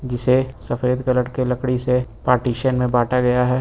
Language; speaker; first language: Hindi; native; Hindi